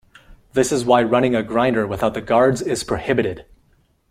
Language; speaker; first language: English; non-native, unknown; French